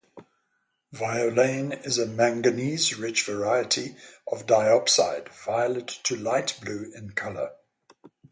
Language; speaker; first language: English; native; English